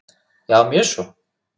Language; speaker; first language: Icelandic; native; Icelandic